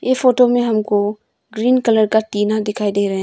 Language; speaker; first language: Hindi; early bilingual, other home language; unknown